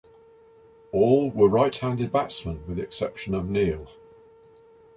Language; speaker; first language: English; native; English